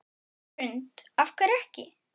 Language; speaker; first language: Icelandic; native; Icelandic